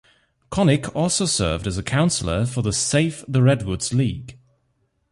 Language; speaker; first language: English; non-native, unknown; German